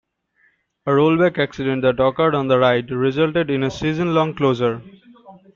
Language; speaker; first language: English; non-native, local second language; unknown